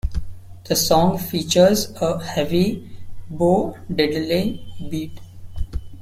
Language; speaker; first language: English; non-native, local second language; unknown